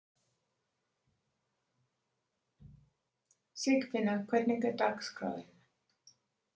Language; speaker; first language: Icelandic; non-native, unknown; English